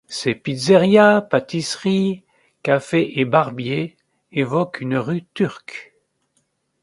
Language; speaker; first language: French; native; French